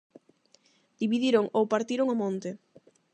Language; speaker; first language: Galician; non-native, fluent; Spanish